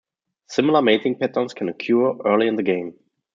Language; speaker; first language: English; non-native, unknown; German